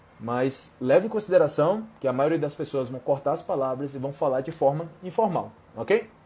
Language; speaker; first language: Portuguese; non-native, fluent; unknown